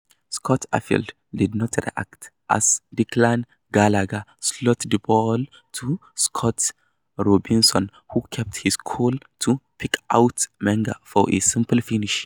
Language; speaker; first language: English; non-native, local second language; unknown